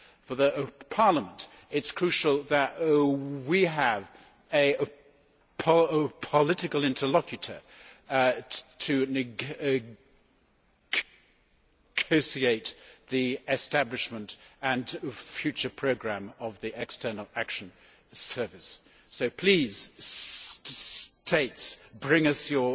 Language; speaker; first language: English; native; English